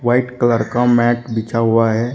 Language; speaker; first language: Hindi; native; Hindi